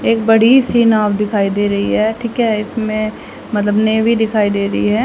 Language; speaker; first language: Hindi; native; Hindi